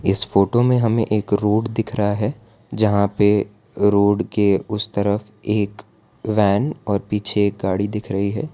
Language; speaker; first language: Hindi; non-native, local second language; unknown